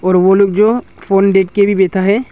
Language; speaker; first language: Hindi; non-native, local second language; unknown